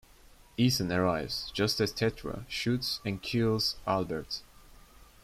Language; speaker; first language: English; non-native, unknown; Turkish